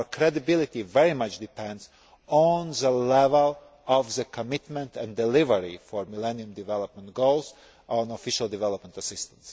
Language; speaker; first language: English; non-native, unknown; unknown